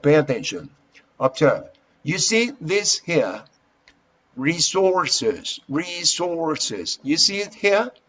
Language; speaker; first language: English; non-native, fluent; Spanish